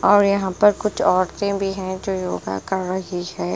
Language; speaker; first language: Hindi; non-native, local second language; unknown